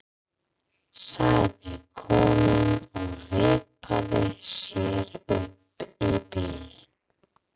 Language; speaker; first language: Icelandic; non-native, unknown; English